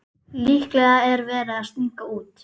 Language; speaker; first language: Icelandic; native; Icelandic